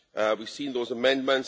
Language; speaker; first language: English; native; English